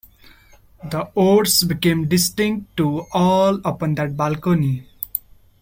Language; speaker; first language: English; non-native, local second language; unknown